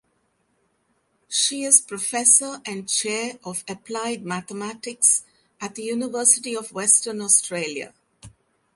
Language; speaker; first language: English; non-native, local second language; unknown